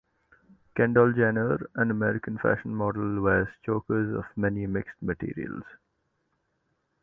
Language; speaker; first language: English; non-native, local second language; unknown